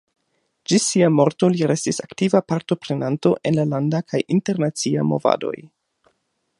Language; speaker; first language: Esperanto; non-native, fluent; German